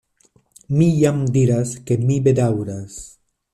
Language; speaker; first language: Esperanto; non-native, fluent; Spanish